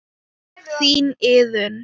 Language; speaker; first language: Icelandic; non-native, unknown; Thai